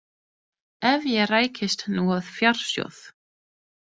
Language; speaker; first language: Icelandic; non-native, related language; Danish